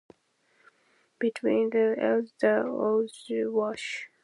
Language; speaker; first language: English; non-native, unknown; Japanese